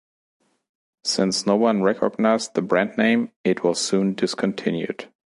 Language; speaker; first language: English; non-native, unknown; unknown